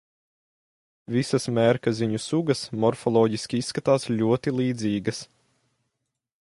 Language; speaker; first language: Latvian; non-native, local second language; Russian